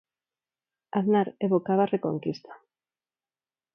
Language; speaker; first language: Galician; non-native, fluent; Spanish